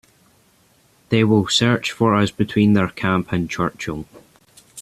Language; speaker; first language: English; native; English